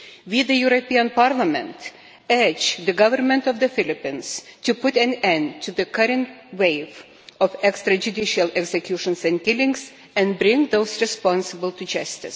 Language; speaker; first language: English; non-native, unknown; Lithuanian